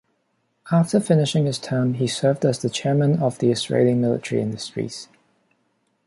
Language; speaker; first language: English; non-native, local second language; Cantonese